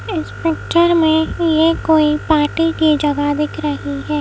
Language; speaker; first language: Hindi; native; Hindi